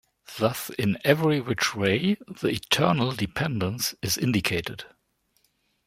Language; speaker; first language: English; non-native, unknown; German